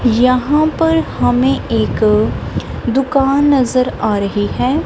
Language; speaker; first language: Hindi; non-native, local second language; Punjabi